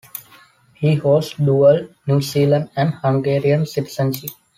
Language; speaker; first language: English; non-native, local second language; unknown